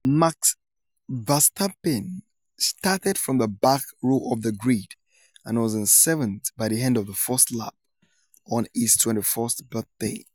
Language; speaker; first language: English; non-native, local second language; Yoruba